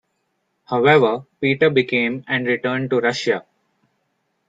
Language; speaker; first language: English; non-native, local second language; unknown